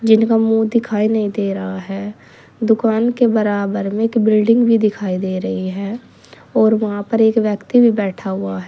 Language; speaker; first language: Hindi; native; Hindi